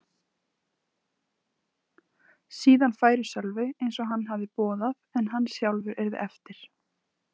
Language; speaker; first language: Icelandic; native; Icelandic